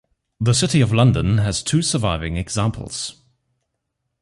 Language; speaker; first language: English; non-native, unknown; German